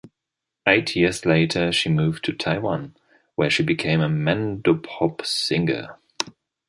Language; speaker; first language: English; non-native, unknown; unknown